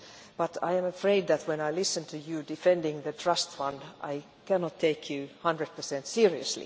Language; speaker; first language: English; non-native, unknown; Finnish